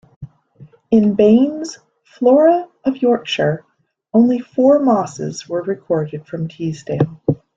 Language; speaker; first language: English; native; English